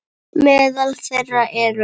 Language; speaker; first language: Icelandic; native; Icelandic